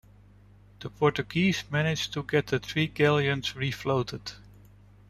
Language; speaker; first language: English; non-native, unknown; Dutch